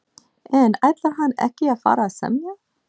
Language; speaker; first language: Icelandic; non-native, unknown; English